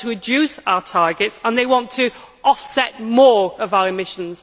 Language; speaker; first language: English; native; English